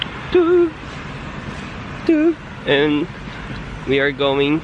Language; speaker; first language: English; non-native, learner; Portuguese